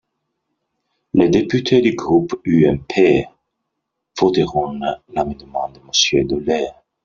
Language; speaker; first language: French; non-native, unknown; English